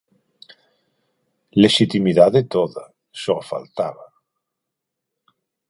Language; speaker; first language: Galician; non-native, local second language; Spanish